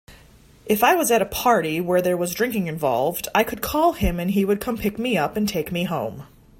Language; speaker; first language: English; native; English